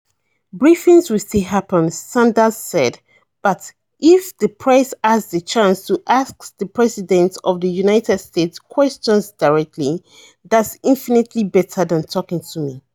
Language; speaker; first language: English; non-native, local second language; Yoruba